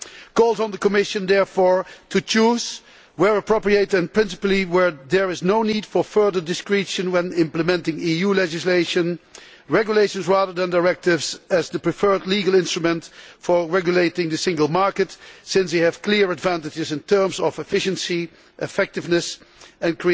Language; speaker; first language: English; non-native, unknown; Dutch